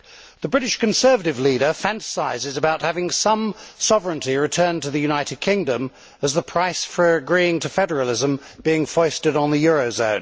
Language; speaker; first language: English; native; English